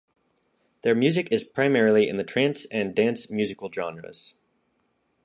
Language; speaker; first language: English; native; English